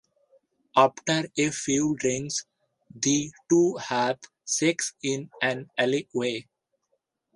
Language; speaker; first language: English; non-native, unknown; Bangla